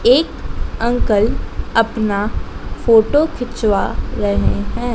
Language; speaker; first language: Hindi; native; Hindi